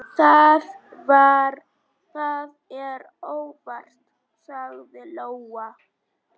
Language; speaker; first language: Icelandic; non-native, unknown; Polish